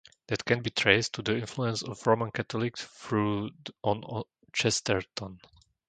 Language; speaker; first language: English; non-native, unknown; Slovak